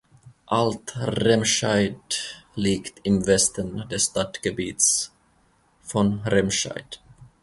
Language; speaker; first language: German; non-native, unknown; Finnish